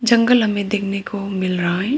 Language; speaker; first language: Hindi; non-native, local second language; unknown